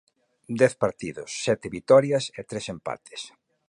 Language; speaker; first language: Galician; native; Galician